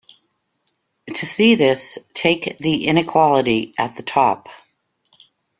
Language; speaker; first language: English; native; English